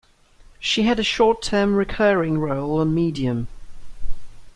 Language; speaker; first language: English; native; English